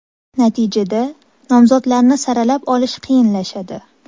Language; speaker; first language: Uzbek; native; Uzbek